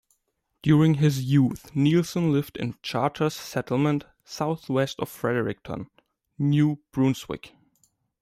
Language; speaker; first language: English; non-native, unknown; German